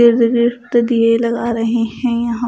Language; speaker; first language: Hindi; non-native, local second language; Punjabi